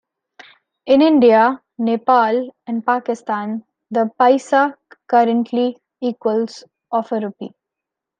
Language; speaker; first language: English; non-native, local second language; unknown